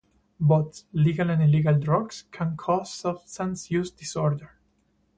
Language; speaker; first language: English; non-native, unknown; Spanish